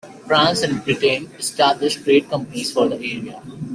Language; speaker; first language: English; native; English